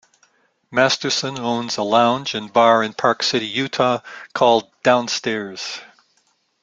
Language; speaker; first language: English; native; English